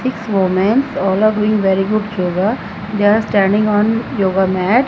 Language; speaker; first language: English; non-native, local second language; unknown